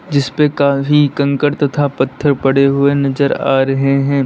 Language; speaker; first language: Hindi; native; Hindi